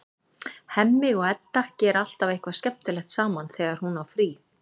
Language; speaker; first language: Icelandic; native; Icelandic